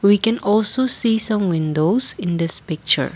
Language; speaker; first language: English; non-native, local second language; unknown